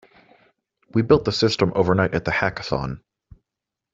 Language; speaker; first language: English; native; English